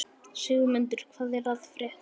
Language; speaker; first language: Icelandic; native; Icelandic